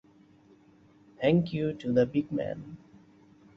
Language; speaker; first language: English; non-native, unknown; Bangla